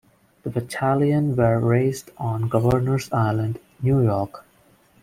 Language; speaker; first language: English; non-native, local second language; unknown